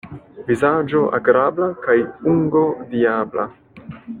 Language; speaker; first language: Esperanto; non-native, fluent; French